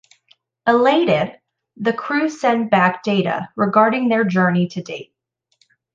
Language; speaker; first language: English; native; English